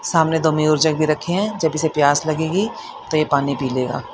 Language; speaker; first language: Hindi; native; Hindi